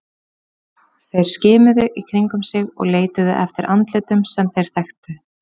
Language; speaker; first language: Icelandic; native; Icelandic